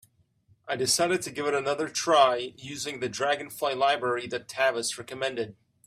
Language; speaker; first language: English; native; English